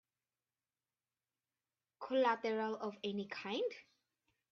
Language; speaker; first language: English; native; English